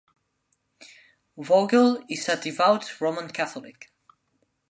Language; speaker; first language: English; non-native, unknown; Spanish